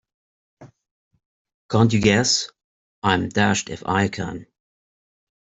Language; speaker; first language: English; native; English